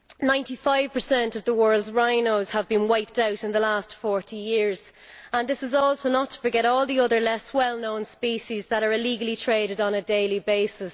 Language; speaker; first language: English; native; English